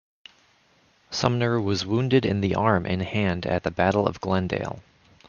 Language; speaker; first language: English; native; English